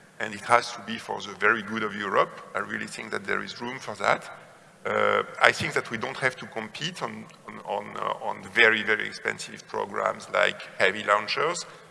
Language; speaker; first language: English; non-native, fluent; French